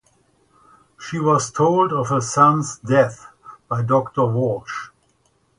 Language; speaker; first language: English; native; English